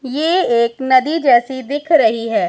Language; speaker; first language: Hindi; non-native, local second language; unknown